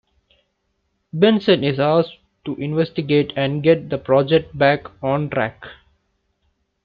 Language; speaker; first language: English; non-native, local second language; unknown